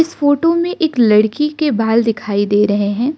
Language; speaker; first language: Hindi; non-native, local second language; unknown